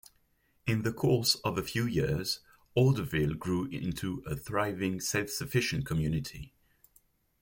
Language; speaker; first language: English; non-native, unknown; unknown